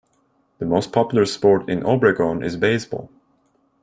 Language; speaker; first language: English; non-native, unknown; Turkish